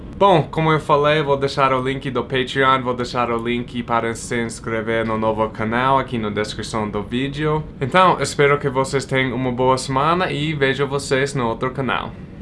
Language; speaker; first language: Portuguese; non-native, fluent; English